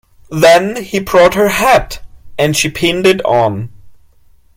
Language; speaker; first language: English; non-native, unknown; German